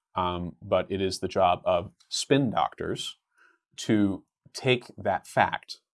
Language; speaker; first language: English; native; English